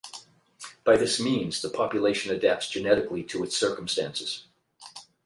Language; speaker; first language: English; native; English